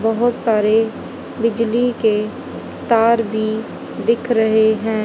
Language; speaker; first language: Hindi; native; Hindi